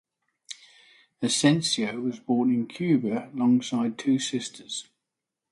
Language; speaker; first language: English; native; English